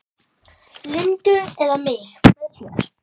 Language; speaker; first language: Icelandic; native; Icelandic